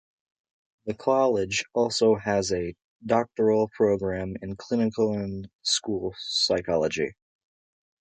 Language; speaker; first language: English; native; English